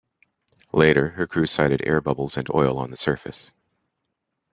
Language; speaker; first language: English; native; English